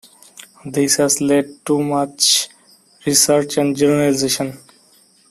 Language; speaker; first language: English; non-native, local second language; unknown